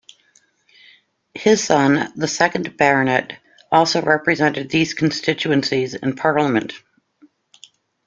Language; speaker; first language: English; native; English